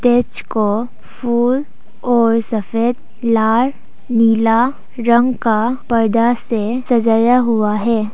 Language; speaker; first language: Hindi; non-native, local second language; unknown